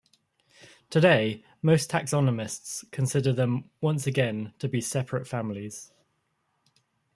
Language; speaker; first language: English; native; English